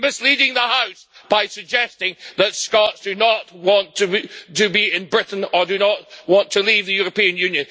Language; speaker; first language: English; native; English